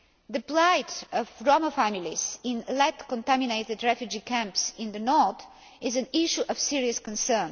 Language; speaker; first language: English; non-native, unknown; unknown